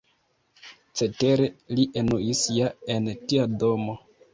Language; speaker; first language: Esperanto; non-native, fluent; Kinyarwanda